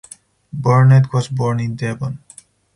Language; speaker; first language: English; non-native, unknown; Spanish